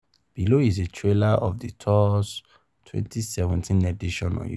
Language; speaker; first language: English; non-native, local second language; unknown